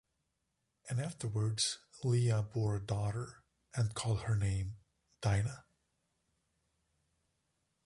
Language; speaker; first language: English; non-native, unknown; Slovenian